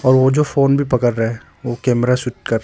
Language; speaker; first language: Hindi; non-native, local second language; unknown